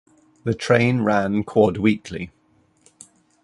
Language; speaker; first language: English; native; English